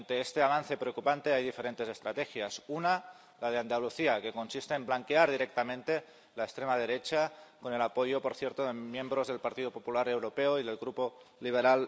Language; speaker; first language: Spanish; non-native, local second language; Catalan